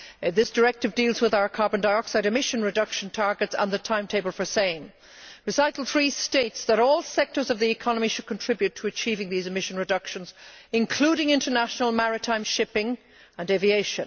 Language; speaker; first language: English; native; English